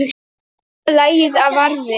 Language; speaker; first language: Icelandic; non-native, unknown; Polish